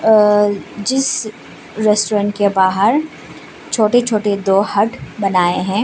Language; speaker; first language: Hindi; non-native, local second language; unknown